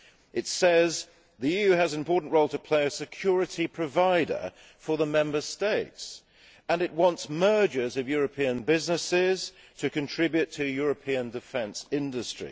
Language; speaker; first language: English; native; English